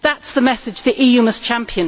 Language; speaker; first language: English; native; English